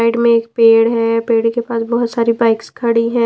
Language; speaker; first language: Hindi; non-native, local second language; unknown